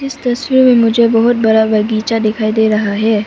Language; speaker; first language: Hindi; non-native, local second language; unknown